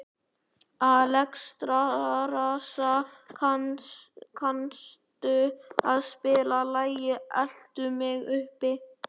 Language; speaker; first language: Icelandic; native; Icelandic